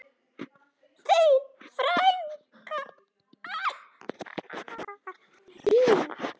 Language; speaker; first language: Icelandic; native; Icelandic